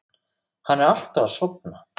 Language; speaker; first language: Icelandic; native; Icelandic